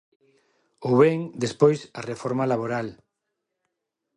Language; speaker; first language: Galician; non-native, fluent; Spanish